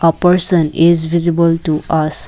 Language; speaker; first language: English; non-native, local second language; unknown